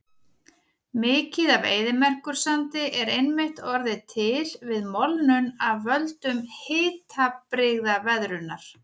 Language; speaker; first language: Icelandic; native; Icelandic